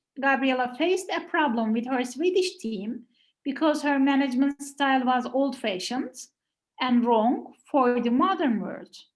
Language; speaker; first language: English; non-native, fluent; Turkish